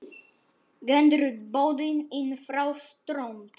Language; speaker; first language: Icelandic; non-native, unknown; Polish